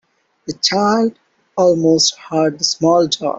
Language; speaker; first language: English; non-native, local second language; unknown